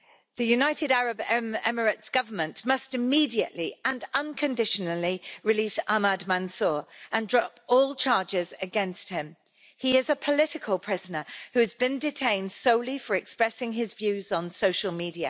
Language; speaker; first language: English; native; English